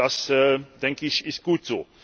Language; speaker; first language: German; non-native, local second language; Luxembourgish